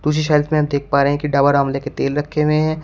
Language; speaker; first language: Hindi; native; Hindi